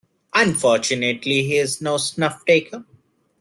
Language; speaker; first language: English; non-native, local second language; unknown